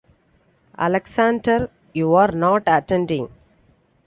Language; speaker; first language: English; non-native, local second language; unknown